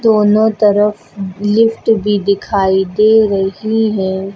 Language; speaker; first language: Hindi; native; Hindi